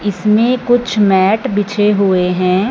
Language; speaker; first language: Hindi; non-native, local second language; Punjabi